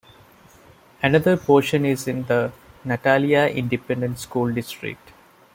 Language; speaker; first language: English; non-native, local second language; Malayalam